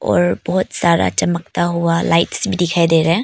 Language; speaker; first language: Hindi; non-native, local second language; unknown